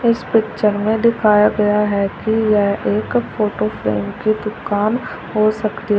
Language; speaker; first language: Hindi; native; Hindi